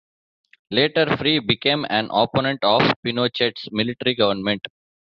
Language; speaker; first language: English; non-native, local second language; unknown